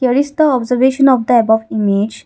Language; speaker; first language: English; non-native, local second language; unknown